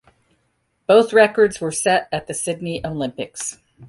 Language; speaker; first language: English; native; English